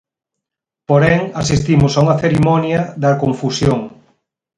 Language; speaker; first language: Galician; native; Galician